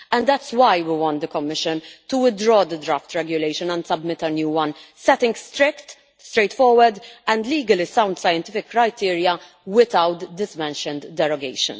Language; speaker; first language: English; non-native, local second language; Maltese